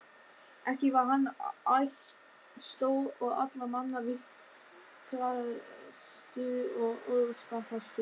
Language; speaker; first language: Icelandic; non-native, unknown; German